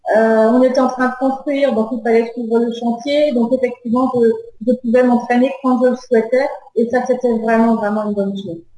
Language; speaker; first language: French; native; French